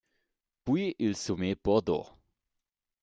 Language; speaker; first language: French; non-native, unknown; German